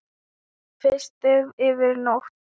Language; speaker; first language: Icelandic; non-native, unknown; Thai